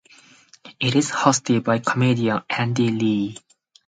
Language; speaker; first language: English; non-native, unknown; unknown